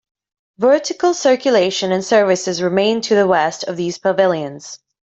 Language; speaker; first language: English; native; English